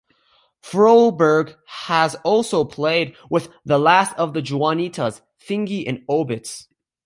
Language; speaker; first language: English; native; English